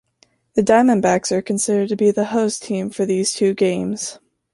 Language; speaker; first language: English; native; English